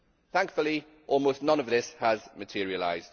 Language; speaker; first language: English; native; English